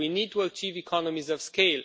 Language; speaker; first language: English; non-native, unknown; Romanian